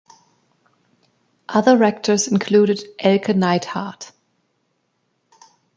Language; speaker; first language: English; non-native, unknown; German